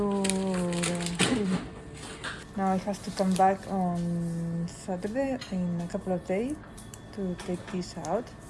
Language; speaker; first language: English; non-native, fluent; Spanish